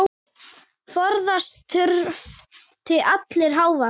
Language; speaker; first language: Icelandic; native; Icelandic